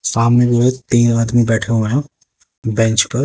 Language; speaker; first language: Hindi; native; Hindi